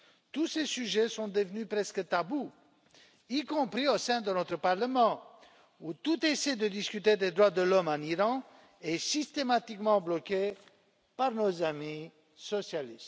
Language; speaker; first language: French; non-native, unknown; Romanian